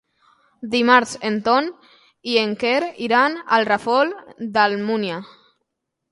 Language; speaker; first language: Catalan; non-native, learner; Spanish